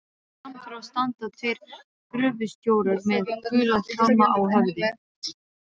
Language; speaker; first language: Icelandic; non-native, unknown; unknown